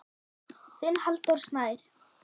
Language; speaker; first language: Icelandic; non-native, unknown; German